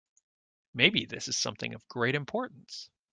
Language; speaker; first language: English; native; English